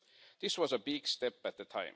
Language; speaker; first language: English; non-native, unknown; Estonian